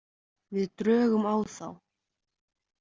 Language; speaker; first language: Icelandic; native; Icelandic